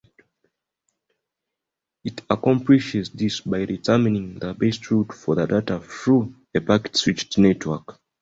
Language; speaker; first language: English; non-native, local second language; Ganda